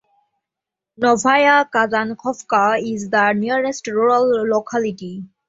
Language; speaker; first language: English; non-native, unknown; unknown